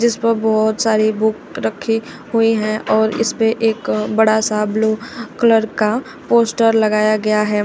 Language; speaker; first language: Hindi; native; Hindi